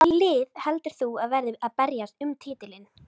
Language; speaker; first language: Icelandic; native; Icelandic